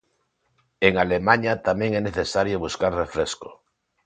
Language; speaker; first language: Galician; non-native, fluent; Spanish